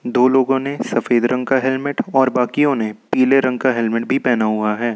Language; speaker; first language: Hindi; native; Hindi